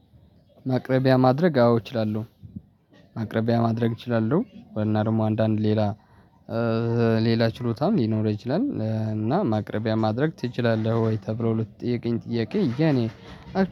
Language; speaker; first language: Amharic; non-native, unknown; Tigrinya